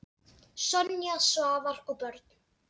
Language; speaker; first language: Icelandic; non-native, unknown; Dutch